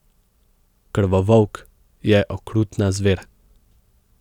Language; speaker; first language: Slovenian; native; Slovenian